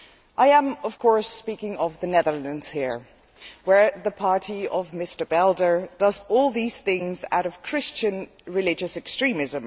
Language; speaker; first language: English; non-native, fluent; Dutch